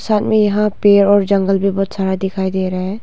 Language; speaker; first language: Hindi; non-native, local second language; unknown